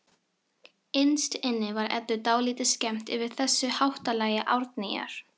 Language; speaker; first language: Icelandic; non-native, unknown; Filipino